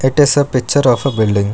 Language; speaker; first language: English; non-native, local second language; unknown